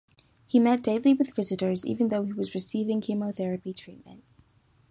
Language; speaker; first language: English; native; English